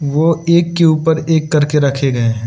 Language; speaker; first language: Hindi; non-native, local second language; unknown